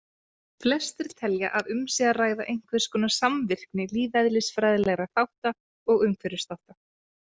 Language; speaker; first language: Icelandic; native; Icelandic